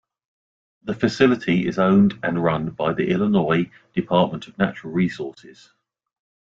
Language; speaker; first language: English; native; English